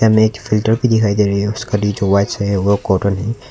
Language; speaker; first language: Hindi; non-native, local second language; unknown